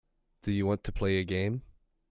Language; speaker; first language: English; native; English